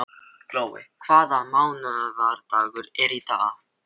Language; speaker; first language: Icelandic; non-native, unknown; Filipino